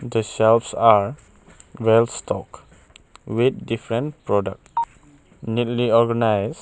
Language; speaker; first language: English; non-native, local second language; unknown